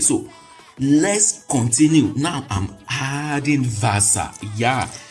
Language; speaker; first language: English; non-native, local second language; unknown